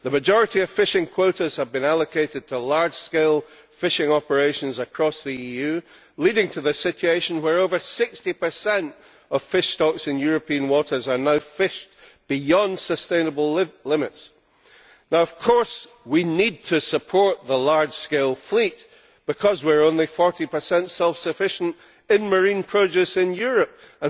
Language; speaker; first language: English; native; English